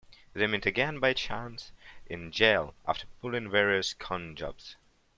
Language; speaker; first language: English; non-native, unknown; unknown